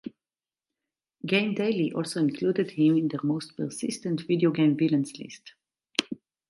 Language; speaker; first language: English; non-native, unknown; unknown